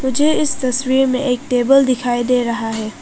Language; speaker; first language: Hindi; non-native, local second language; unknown